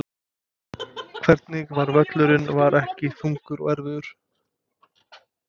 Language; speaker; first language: Icelandic; non-native, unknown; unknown